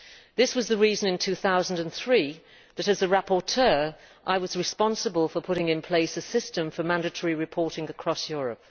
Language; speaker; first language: English; native; English